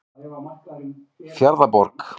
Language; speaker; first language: Icelandic; native; Icelandic